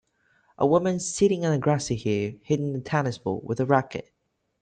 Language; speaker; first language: English; native; English